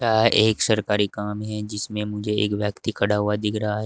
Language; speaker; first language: Hindi; native; Hindi